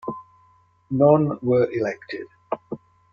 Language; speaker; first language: English; native; English